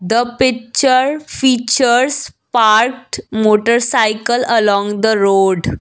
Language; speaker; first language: English; non-native, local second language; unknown